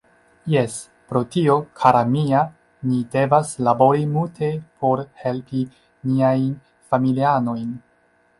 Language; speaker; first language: Esperanto; non-native, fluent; Chinese